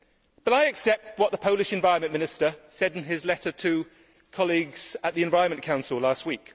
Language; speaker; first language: English; native; English